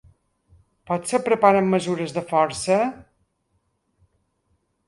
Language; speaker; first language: Catalan; native; Catalan